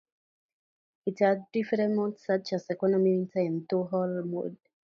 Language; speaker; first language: English; non-native, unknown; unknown